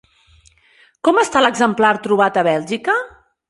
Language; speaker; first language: Catalan; non-native, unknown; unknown